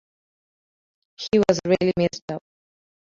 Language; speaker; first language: English; non-native, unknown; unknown